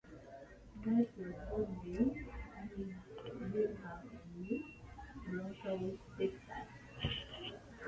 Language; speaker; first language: English; native; English